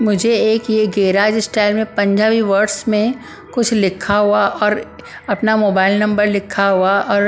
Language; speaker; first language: Hindi; non-native, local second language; Punjabi